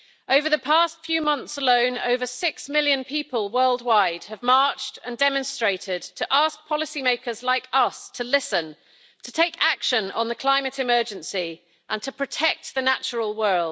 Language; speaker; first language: English; native; English